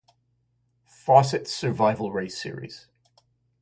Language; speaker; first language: English; native; English